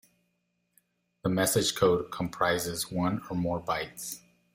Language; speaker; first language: English; non-native, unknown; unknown